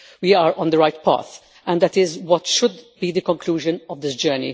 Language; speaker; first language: English; non-native, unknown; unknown